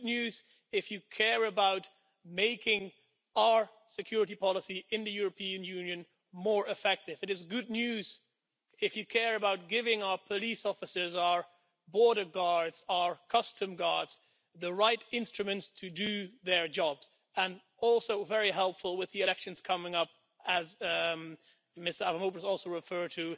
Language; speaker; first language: English; non-native, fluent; Dutch